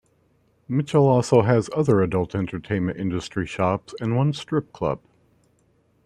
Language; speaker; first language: English; native; English